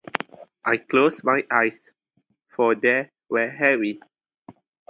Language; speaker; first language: English; non-native, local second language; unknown